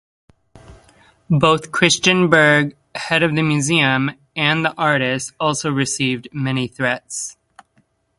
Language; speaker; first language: English; native; English